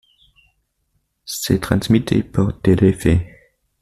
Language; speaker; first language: Spanish; native; Spanish